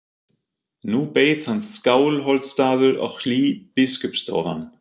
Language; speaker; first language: Icelandic; non-native, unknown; German